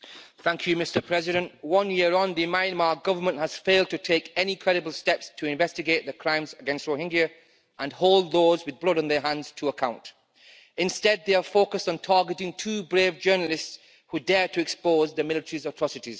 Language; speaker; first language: English; native; English